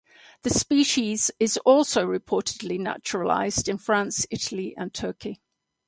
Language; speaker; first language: English; native; English